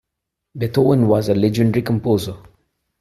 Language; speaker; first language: English; non-native, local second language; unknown